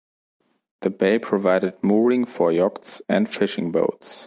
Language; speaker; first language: English; non-native, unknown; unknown